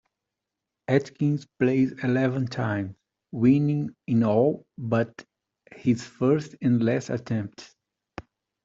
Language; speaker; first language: English; native; English